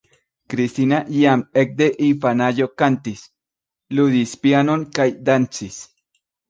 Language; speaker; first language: Esperanto; non-native, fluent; Spanish